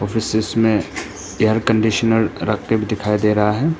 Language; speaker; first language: Hindi; early bilingual, other home language; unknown